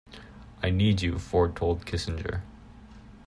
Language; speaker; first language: English; native; English